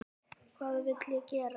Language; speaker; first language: Icelandic; native; Icelandic